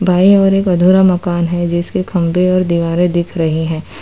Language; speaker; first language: Hindi; non-native, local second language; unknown